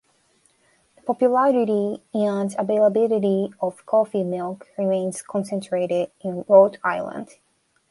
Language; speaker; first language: English; non-native, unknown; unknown